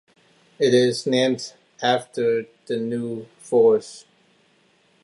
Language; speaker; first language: English; non-native, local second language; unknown